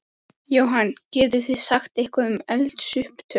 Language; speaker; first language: Icelandic; native; Icelandic